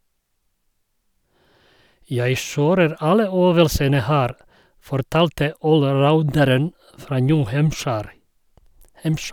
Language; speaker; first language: Norwegian; non-native, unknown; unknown